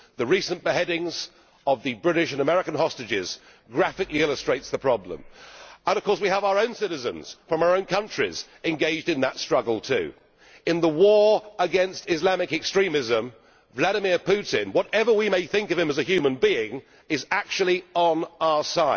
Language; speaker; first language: English; native; English